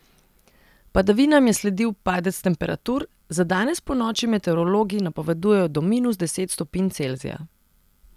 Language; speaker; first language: Slovenian; non-native, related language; Serbian